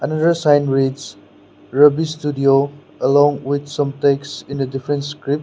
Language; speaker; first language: English; non-native, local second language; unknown